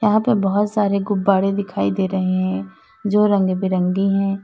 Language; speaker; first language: Hindi; native; Hindi